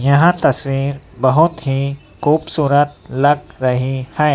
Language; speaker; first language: Hindi; native; Hindi